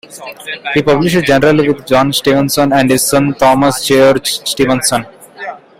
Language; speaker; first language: English; non-native, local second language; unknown